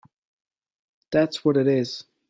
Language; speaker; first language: English; non-native, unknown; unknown